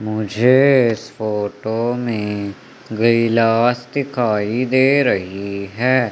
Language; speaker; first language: Hindi; native; Hindi